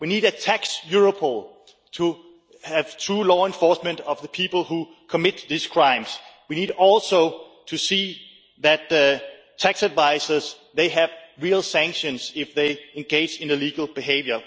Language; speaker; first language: English; non-native, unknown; Danish